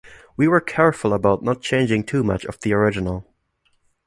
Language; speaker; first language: English; non-native, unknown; German